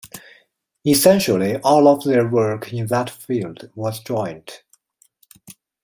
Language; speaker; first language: English; non-native, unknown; Chinese